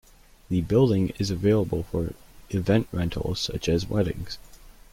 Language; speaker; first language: English; native; English